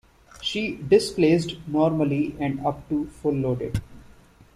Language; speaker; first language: English; non-native, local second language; Hindi